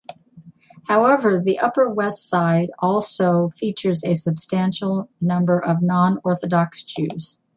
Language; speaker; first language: English; native; English